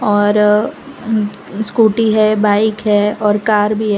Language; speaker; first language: Hindi; non-native, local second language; Gujarati